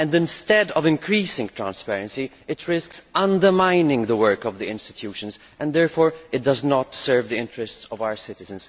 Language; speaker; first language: English; non-native, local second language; Maltese